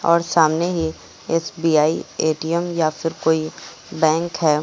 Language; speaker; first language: Hindi; native; Hindi